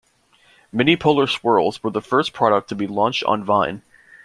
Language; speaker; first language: English; native; English